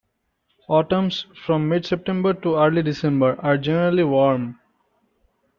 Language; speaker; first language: English; non-native, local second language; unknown